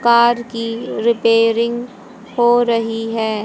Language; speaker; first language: Hindi; native; Hindi